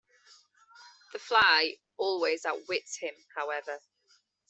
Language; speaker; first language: English; native; English